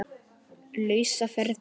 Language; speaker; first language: Icelandic; native; Icelandic